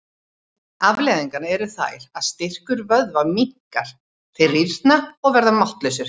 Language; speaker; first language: Icelandic; native; Icelandic